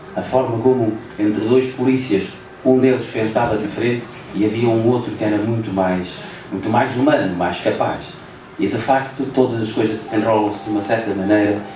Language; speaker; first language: Portuguese; non-native, local second language; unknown